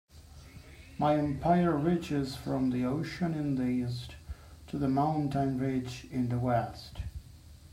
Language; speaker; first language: English; native; English